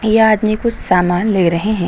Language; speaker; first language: Hindi; native; Hindi